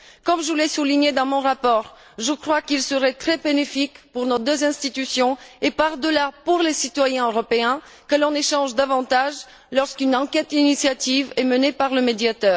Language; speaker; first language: French; non-native, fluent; Bulgarian